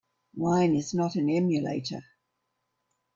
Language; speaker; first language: English; native; English